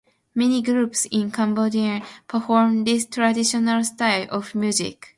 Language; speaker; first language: English; non-native, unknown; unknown